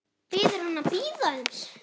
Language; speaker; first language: Icelandic; native; Icelandic